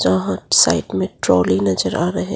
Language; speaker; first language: Hindi; non-native, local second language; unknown